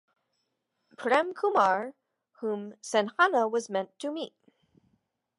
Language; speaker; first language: English; native; English